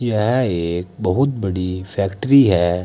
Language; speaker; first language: Hindi; native; Hindi